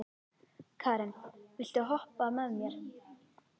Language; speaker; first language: Icelandic; native; Icelandic